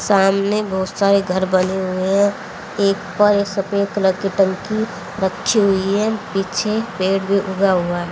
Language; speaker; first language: Hindi; native; Hindi